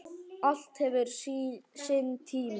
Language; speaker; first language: Icelandic; native; Icelandic